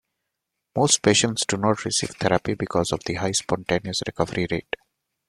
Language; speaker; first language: English; non-native, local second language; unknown